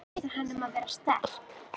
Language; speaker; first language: Icelandic; native; Icelandic